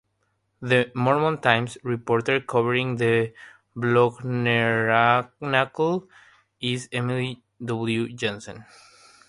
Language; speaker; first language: English; non-native, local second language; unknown